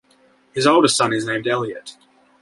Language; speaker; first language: English; native; English